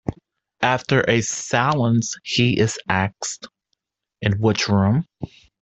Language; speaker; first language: English; native; English